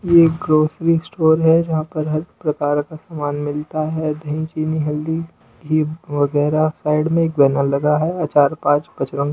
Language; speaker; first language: Hindi; non-native, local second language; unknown